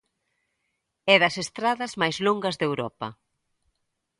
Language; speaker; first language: Galician; native; Galician